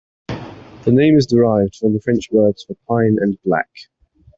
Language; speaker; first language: English; native; English